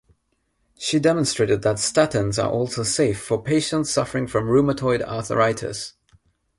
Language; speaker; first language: English; non-native, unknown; Nepali